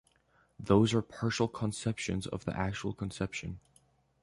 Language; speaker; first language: English; native; English